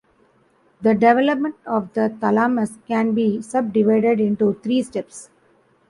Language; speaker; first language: English; non-native, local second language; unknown